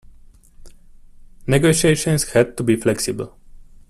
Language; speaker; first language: English; non-native, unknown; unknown